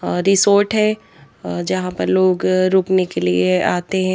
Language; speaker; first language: Hindi; native; Hindi